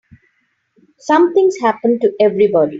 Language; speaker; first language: English; non-native, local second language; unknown